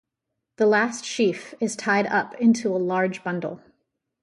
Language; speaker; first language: English; native; English